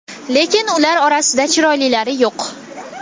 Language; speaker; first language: Uzbek; non-native, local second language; Kazakh